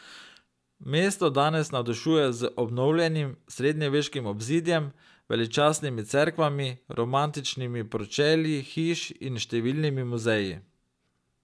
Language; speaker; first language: Slovenian; native; Slovenian